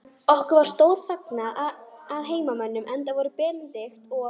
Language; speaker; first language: Icelandic; native; Icelandic